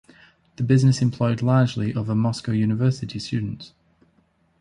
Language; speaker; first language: English; native; English